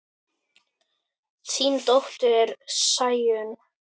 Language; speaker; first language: Icelandic; native; Icelandic